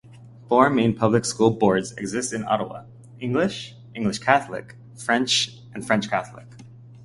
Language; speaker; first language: English; native; English